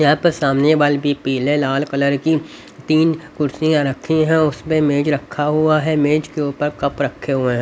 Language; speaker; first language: Hindi; native; Hindi